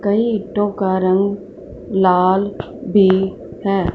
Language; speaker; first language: Hindi; non-native, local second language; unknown